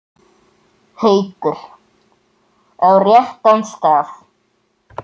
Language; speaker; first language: Icelandic; native; Icelandic